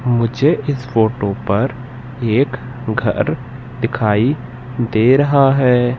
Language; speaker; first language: Hindi; native; Hindi